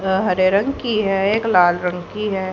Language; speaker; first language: Hindi; native; Hindi